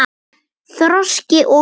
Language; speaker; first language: Icelandic; native; Icelandic